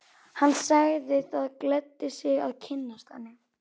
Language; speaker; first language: Icelandic; native; Icelandic